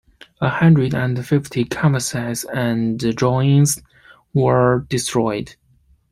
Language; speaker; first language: English; non-native, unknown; Chinese